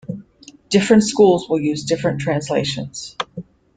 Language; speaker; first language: English; native; English